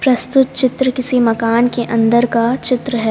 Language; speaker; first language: Hindi; native; Hindi